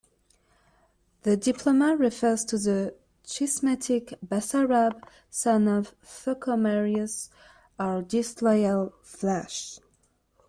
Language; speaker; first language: English; non-native, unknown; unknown